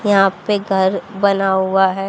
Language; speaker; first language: Hindi; native; Hindi